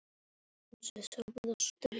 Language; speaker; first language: Icelandic; native; Icelandic